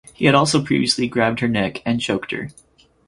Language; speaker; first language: English; native; English